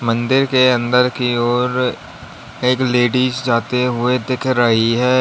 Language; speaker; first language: Hindi; native; Hindi